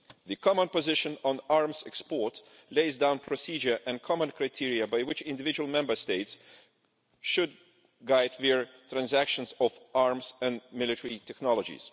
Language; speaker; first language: English; non-native, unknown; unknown